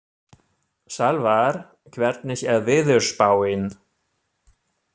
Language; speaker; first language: Icelandic; non-native, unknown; German